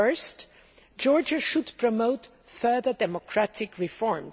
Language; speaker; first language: English; non-native, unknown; German